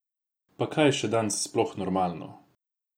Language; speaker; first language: Slovenian; non-native, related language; Croatian